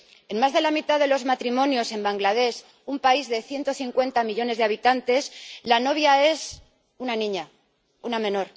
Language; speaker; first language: Spanish; native; Spanish